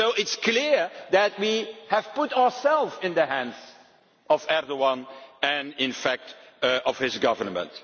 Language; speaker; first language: English; non-native, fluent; Dutch